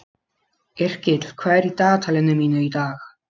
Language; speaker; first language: Icelandic; non-native, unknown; Polish